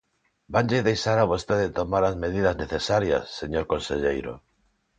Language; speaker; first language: Galician; non-native, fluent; Spanish